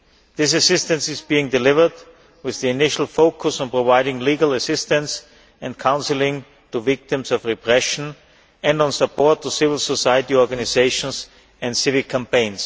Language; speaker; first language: English; non-native, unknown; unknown